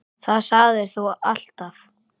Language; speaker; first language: Icelandic; native; Icelandic